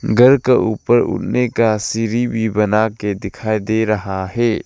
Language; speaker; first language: Hindi; non-native, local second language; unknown